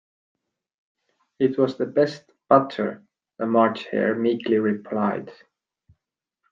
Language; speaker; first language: English; non-native, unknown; Estonian